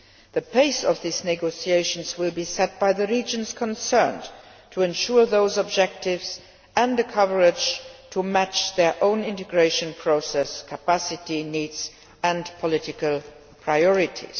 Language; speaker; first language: English; non-native, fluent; Luxembourgish